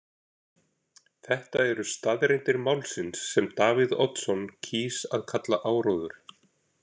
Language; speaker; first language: Icelandic; native; Icelandic